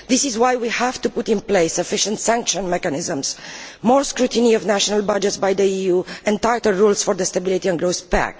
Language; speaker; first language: English; non-native, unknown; Romanian